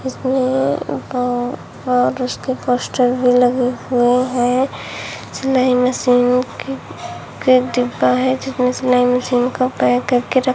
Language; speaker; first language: Hindi; native; Hindi